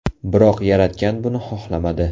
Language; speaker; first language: Uzbek; native; Uzbek